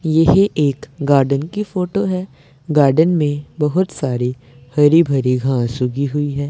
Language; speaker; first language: Hindi; non-native, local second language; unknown